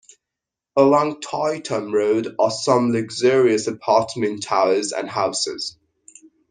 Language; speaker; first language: English; non-native, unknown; Persian